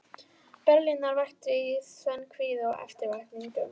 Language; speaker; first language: Icelandic; native; Icelandic